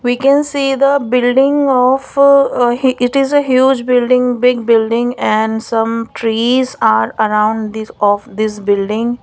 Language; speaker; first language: English; non-native, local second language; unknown